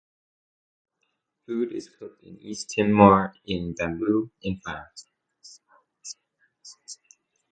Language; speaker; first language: English; native; English